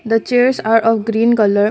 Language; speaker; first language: English; non-native, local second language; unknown